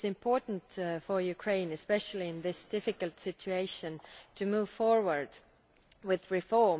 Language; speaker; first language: English; non-native, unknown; Estonian